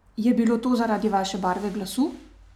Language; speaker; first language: Slovenian; native; Slovenian